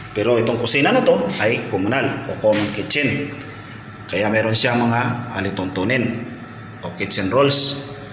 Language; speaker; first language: Filipino; non-native, local second language; Cebuano